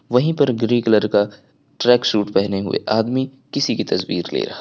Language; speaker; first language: Hindi; native; Hindi